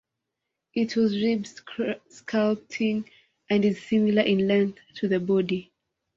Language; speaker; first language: English; non-native, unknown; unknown